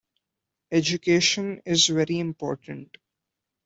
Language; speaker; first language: English; non-native, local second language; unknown